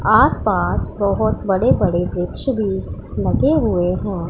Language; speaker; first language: Hindi; non-native, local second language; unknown